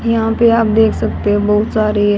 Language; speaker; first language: Hindi; native; Hindi